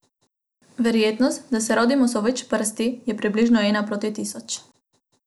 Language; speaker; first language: Slovenian; non-native, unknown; Macedonian